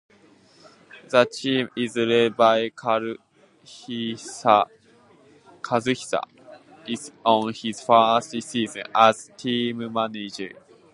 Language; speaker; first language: English; non-native, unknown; Japanese